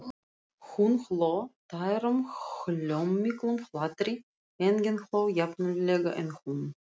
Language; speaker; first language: Icelandic; non-native, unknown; Russian